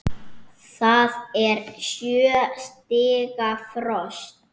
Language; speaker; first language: Icelandic; native; Icelandic